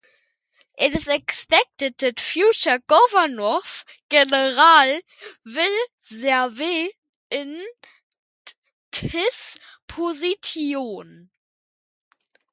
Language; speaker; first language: English; non-native, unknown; German